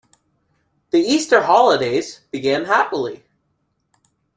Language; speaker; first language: English; native; English